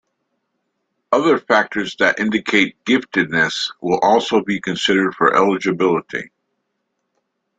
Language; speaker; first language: English; native; English